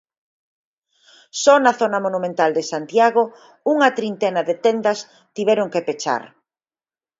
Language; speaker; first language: Galician; native; Galician